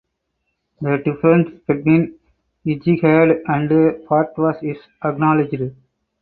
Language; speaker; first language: English; non-native, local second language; Tamil